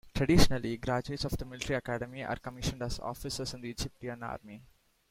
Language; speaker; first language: English; non-native, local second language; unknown